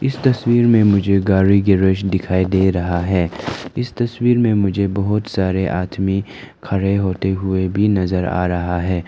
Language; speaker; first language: Hindi; non-native, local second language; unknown